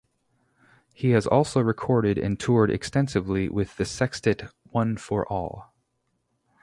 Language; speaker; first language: English; native; English